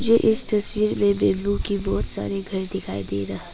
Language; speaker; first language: Hindi; non-native, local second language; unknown